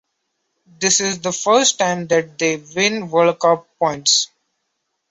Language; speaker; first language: English; non-native, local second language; Marathi